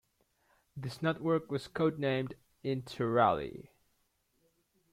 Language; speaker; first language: English; native; English